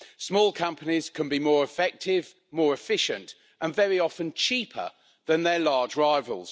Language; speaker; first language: English; native; English